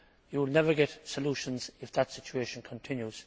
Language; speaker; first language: English; native; English